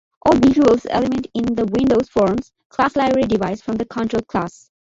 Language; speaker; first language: English; non-native, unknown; Bangla